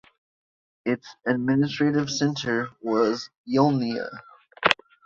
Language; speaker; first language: English; native; English